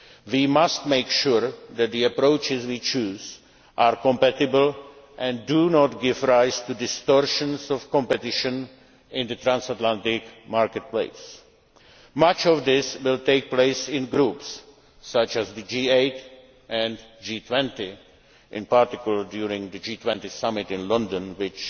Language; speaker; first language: English; non-native, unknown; Czech